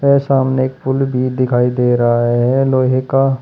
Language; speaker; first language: Hindi; native; Hindi